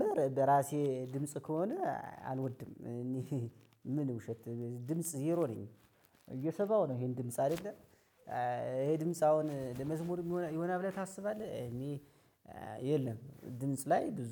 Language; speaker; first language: Amharic; native; Amharic